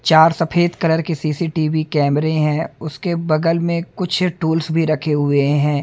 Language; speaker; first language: Hindi; native; Hindi